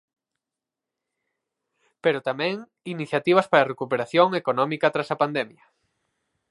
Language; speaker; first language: Galician; native; Galician